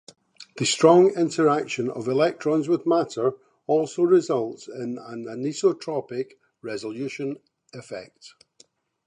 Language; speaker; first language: English; native; English